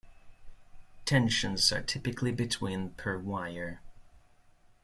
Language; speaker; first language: English; non-native, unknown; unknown